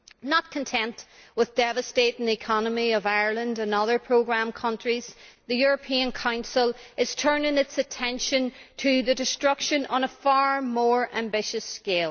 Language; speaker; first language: English; native; English